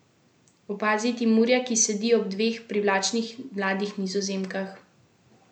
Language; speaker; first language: Slovenian; native; Slovenian